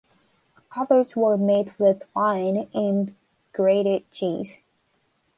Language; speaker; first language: English; non-native, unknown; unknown